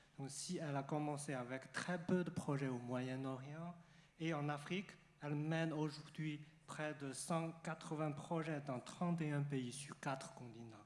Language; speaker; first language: French; non-native, fluent; Chinese